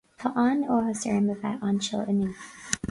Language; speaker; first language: Irish; non-native, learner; English